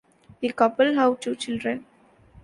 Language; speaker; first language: English; non-native, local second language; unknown